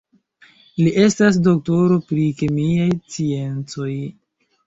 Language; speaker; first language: Esperanto; non-native, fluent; Chinese